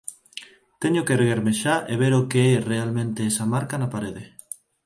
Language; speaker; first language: Galician; non-native, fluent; Spanish